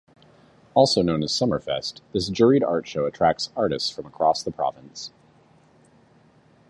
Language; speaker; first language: English; native; English